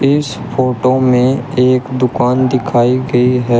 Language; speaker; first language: Hindi; native; Hindi